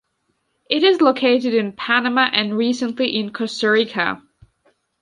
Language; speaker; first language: English; non-native, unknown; Georgian